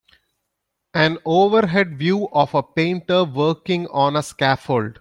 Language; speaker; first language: English; non-native, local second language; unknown